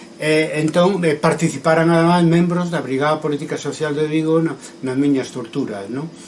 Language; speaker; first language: Galician; non-native, local second language; Spanish